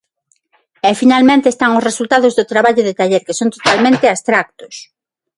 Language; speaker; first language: Galician; non-native, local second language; Spanish